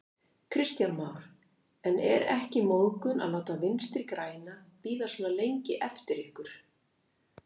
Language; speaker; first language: Icelandic; native; Icelandic